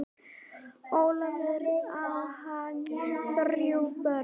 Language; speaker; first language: Icelandic; native; Icelandic